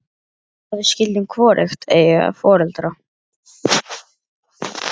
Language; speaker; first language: Icelandic; native; Icelandic